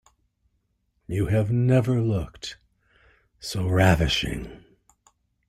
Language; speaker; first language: English; native; English